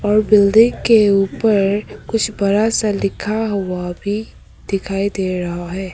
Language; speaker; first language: Hindi; non-native, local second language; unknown